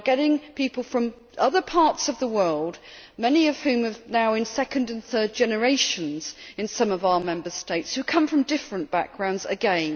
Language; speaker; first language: English; native; English